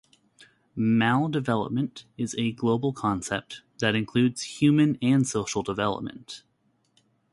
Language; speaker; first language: English; native; English